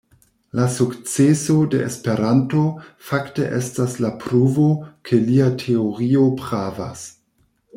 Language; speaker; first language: Esperanto; non-native, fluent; German